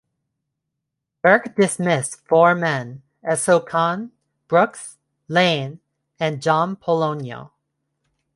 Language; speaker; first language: English; non-native, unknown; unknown